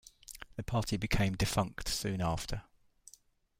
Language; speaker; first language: English; native; English